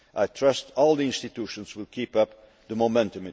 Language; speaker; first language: English; non-native, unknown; Dutch